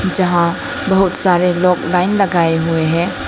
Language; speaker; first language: Hindi; non-native, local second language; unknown